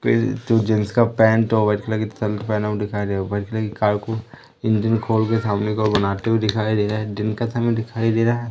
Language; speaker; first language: Hindi; native; Hindi